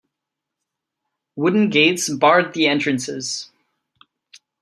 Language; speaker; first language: English; non-native, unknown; Czech